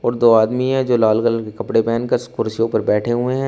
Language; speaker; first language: Hindi; native; Hindi